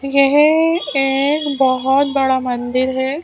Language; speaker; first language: Hindi; native; Hindi